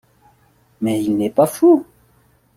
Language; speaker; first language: French; non-native, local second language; Malagasy